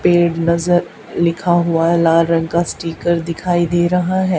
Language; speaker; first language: Hindi; native; Hindi